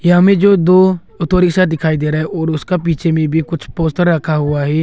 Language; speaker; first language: Hindi; non-native, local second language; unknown